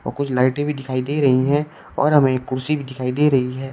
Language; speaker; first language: Hindi; native; Hindi